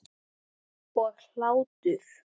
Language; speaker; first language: Icelandic; native; Icelandic